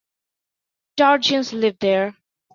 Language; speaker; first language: English; non-native, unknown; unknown